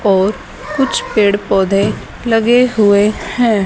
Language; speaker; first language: Hindi; native; Hindi